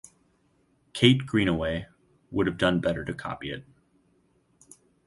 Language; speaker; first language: English; native; English